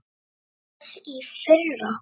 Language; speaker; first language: Icelandic; native; Icelandic